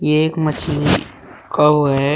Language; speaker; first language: Hindi; native; Hindi